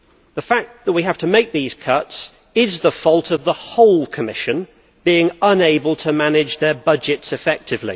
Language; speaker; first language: English; native; English